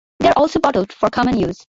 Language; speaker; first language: English; non-native, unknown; Bangla